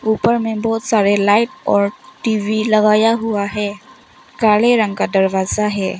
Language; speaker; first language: Hindi; non-native, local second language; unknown